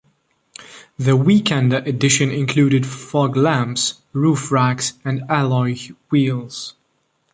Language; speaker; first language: English; non-native, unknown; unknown